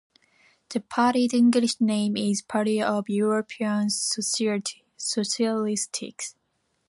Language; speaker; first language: English; non-native, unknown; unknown